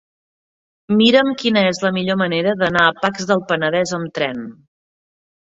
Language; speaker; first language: Catalan; native; Catalan